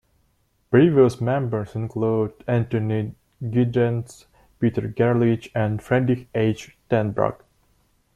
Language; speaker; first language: English; non-native, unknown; Russian